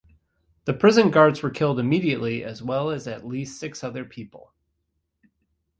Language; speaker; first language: English; native; English